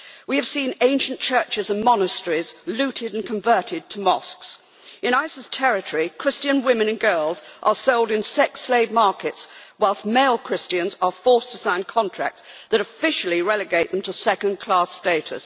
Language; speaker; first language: English; native; English